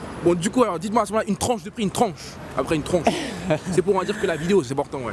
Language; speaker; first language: French; native; French